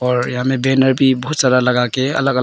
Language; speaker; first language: Hindi; early bilingual, other home language; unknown